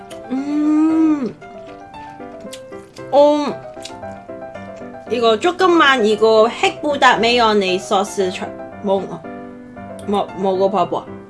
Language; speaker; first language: Korean; non-native, learner; English